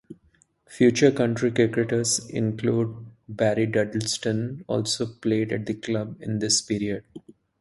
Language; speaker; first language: English; non-native, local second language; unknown